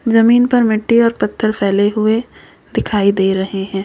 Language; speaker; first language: Hindi; native; Hindi